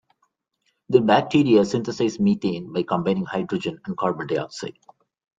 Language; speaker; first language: English; non-native, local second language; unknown